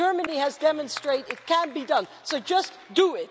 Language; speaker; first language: English; non-native, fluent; Dutch